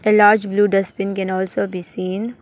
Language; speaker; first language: English; non-native, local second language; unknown